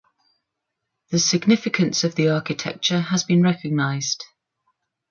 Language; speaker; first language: English; native; English